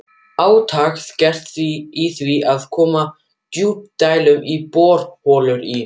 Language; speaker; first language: Icelandic; non-native, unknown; German